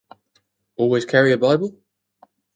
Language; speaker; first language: English; native; English